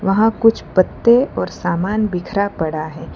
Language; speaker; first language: Hindi; non-native, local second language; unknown